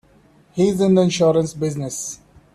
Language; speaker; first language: English; non-native, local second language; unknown